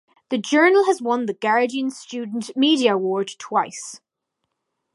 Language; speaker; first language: English; native; English